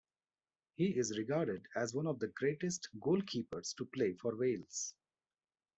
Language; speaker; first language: English; non-native, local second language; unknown